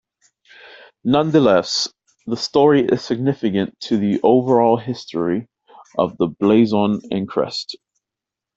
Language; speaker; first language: English; native; English